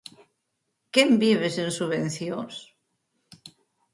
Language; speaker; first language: Galician; native; Galician